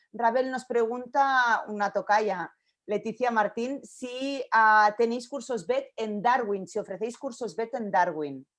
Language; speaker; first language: Spanish; native; Spanish